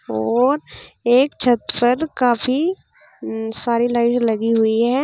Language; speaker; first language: Hindi; native; Hindi